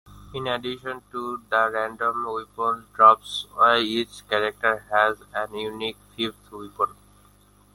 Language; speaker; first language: English; non-native, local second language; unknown